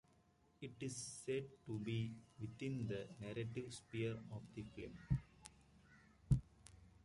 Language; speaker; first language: English; native; English